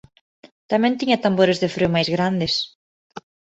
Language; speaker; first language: Galician; non-native, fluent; Spanish